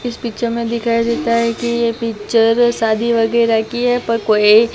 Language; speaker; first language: Hindi; non-native, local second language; Gujarati